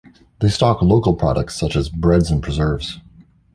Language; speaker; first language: English; native; English